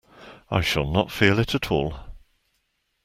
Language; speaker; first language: English; native; English